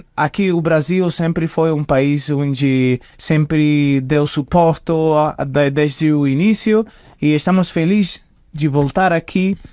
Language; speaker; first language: Portuguese; non-native, learner; Italian